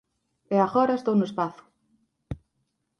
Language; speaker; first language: Galician; native; Galician